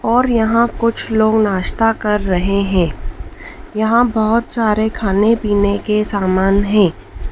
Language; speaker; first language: Hindi; native; Hindi